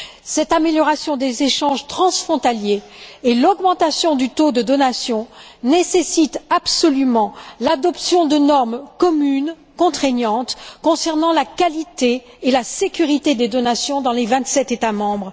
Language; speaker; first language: French; native; French